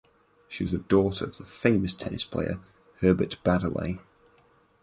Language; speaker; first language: English; native; English